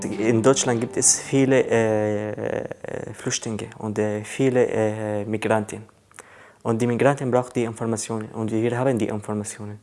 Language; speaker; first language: German; non-native, learner; Arabic